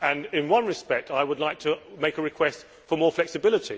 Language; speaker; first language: English; native; English